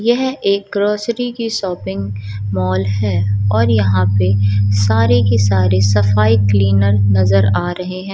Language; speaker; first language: Hindi; native; Hindi